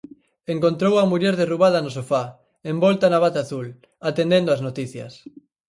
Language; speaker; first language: Galician; native; Galician